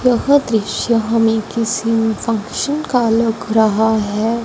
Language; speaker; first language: Hindi; non-native, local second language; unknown